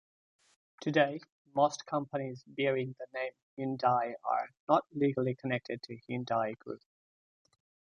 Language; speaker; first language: English; non-native, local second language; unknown